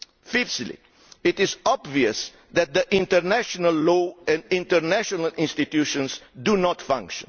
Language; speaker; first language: English; non-native, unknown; Romanian